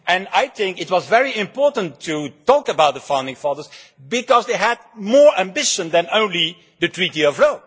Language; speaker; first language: English; non-native, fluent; Dutch